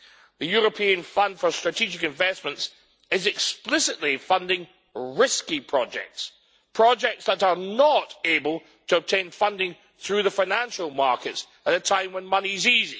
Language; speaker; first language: English; native; English